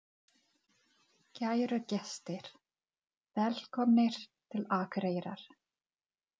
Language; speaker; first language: Icelandic; non-native, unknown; Czech